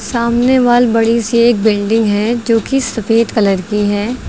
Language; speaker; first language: Hindi; native; Hindi